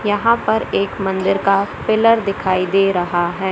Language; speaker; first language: Hindi; native; Hindi